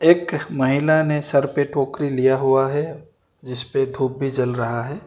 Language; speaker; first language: Hindi; non-native, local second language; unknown